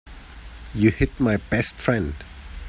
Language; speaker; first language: English; native; English